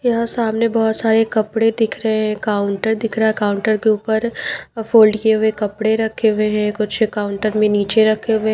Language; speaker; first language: Hindi; non-native, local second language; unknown